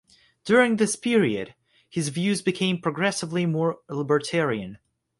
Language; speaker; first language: English; non-native, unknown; Russian